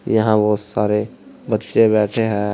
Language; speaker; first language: Hindi; native; Hindi